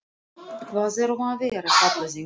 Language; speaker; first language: Icelandic; non-native, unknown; Russian